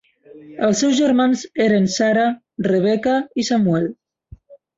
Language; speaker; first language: Catalan; non-native, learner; Spanish